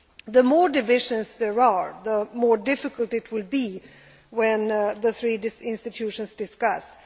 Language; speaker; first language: English; non-native, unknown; Swedish